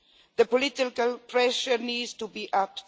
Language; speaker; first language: English; non-native, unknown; Swedish